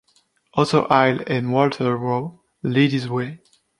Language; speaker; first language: English; non-native, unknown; French